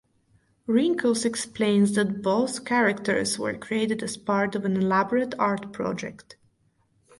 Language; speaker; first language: English; non-native, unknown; Bulgarian